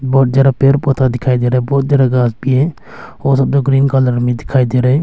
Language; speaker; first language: Hindi; early bilingual, other home language; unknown